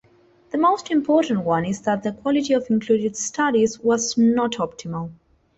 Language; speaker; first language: English; non-native, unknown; Spanish